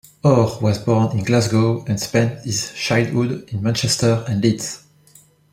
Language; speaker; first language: English; non-native, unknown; French